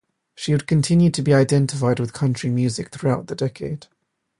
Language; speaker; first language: English; native; English